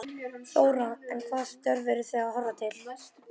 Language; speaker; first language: Icelandic; native; Icelandic